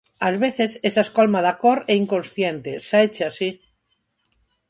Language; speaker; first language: Galician; non-native, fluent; Spanish